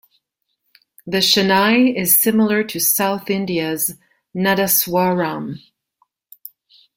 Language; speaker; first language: English; non-native, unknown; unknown